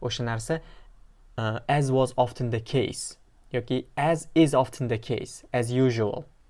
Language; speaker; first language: English; non-native, fluent; Uzbek